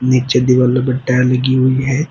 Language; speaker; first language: Hindi; native; Hindi